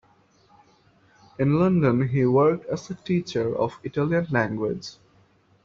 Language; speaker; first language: English; non-native, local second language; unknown